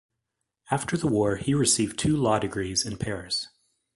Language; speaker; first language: English; native; English